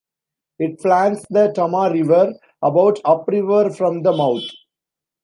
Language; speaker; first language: English; non-native, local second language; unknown